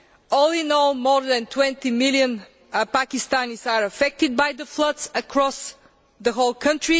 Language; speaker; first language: English; non-native, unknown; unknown